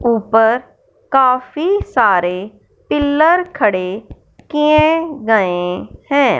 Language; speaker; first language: Hindi; non-native, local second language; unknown